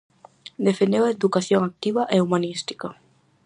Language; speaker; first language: Galician; native; Galician